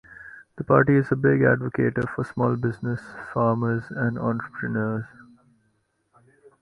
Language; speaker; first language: English; non-native, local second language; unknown